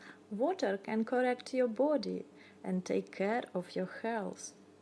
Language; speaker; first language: English; non-native, learner; Russian